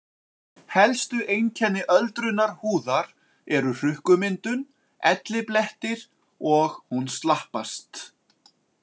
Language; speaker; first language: Icelandic; native; Icelandic